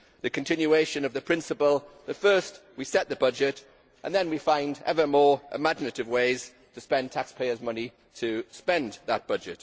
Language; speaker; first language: English; native; English